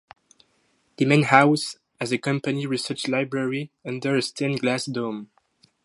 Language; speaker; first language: English; non-native, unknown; French